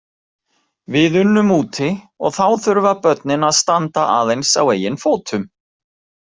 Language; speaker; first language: Icelandic; native; Icelandic